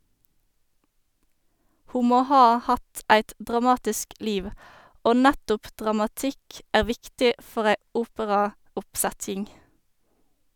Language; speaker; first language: Norwegian; native; Norwegian